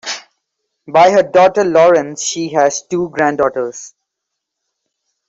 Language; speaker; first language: English; non-native, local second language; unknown